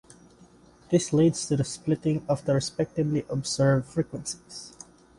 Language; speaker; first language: English; non-native, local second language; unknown